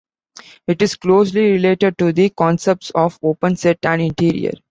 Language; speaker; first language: English; non-native, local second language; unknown